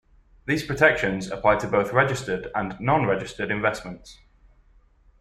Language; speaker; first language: English; native; English